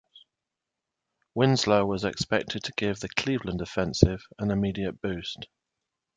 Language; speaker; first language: English; native; English